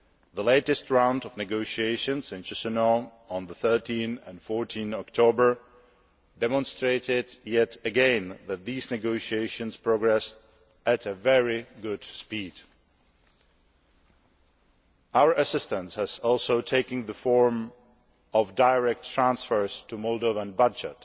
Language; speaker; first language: English; non-native, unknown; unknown